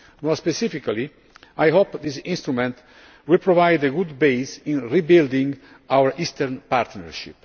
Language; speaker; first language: English; non-native, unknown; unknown